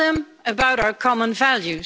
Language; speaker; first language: English; non-native, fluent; Dutch